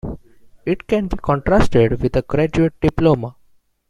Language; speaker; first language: English; non-native, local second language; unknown